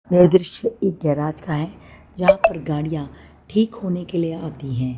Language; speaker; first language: Hindi; non-native, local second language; Gujarati